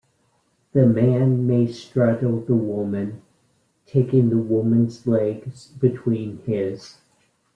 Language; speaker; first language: English; native; English